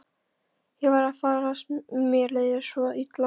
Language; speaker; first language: Icelandic; non-native, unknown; Polish